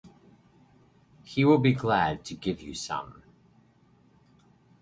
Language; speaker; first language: English; native; English